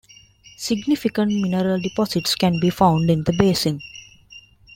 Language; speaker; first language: English; non-native, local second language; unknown